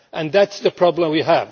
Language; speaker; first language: English; non-native, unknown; Finnish